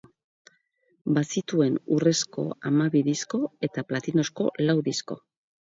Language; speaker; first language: Basque; native; Basque